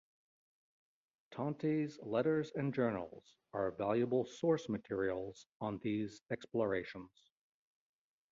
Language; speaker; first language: English; native; English